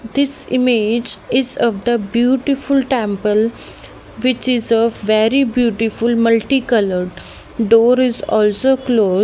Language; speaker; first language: English; non-native, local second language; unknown